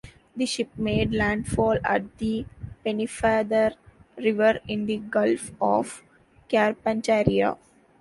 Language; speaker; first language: English; non-native, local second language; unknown